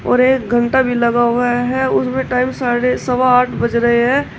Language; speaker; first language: Hindi; native; Hindi